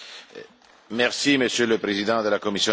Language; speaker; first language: French; non-native, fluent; Italian